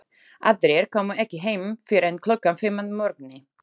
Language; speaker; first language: Icelandic; non-native, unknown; Slovak